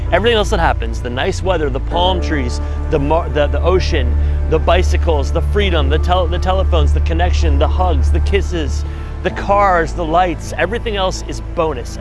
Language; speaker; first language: English; native; English